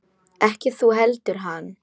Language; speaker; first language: Icelandic; non-native, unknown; Polish